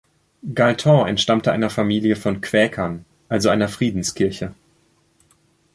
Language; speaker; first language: German; native; German